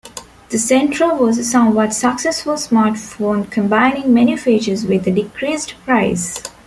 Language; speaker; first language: English; non-native, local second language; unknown